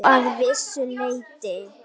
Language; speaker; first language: Icelandic; non-native, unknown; Polish